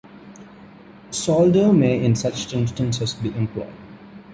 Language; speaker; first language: English; non-native, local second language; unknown